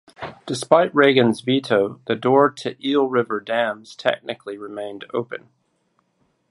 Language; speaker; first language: English; native; English